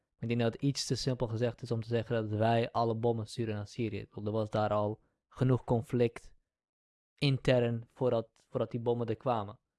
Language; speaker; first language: Dutch; early bilingual, other home language; Central Kurdish